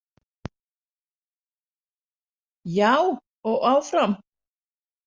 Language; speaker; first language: Icelandic; non-native, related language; Danish